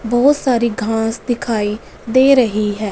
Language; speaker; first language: Hindi; non-native, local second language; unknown